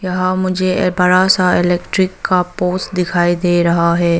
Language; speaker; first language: Hindi; non-native, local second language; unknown